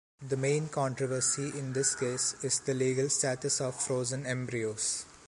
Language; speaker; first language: English; non-native, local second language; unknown